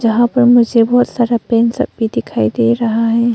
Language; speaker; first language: Hindi; early bilingual, other home language; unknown